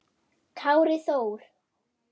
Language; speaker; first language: Icelandic; non-native, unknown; German